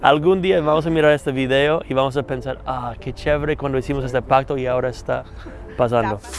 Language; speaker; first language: Spanish; non-native, fluent; English